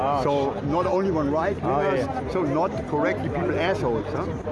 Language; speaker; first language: English; non-native, learner; German